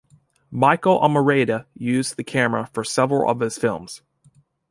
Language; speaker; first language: English; native; English